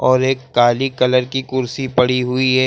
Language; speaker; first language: Hindi; native; Hindi